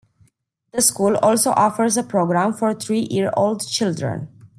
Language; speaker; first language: English; non-native, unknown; Romanian